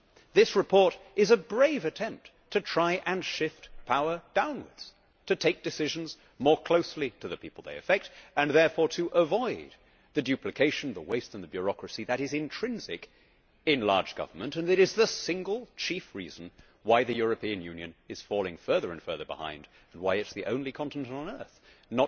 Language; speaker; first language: English; native; English